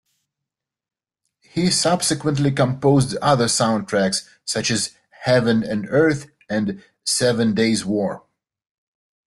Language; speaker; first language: English; native; English